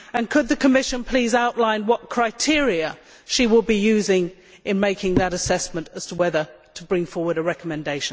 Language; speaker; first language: English; native; English